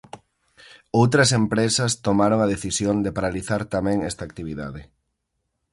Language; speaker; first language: Galician; native; Galician